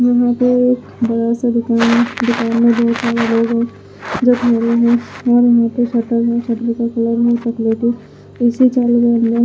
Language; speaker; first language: Hindi; non-native, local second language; Punjabi